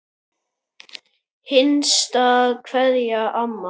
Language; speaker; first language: Icelandic; native; Icelandic